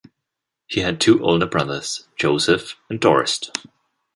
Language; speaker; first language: English; non-native, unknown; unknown